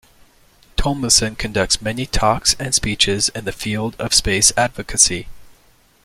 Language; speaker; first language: English; native; English